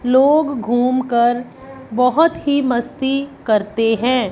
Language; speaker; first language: Hindi; non-native, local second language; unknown